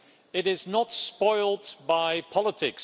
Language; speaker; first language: English; non-native, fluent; Dutch